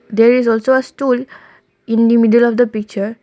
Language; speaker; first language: English; non-native, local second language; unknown